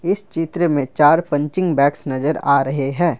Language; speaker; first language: Hindi; non-native, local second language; Assamese